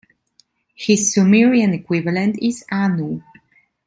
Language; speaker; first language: English; non-native, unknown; Italian